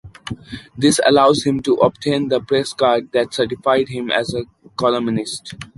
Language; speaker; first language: English; non-native, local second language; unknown